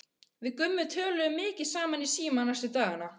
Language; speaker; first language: Icelandic; native; Icelandic